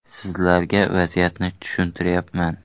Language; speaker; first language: Uzbek; native; Uzbek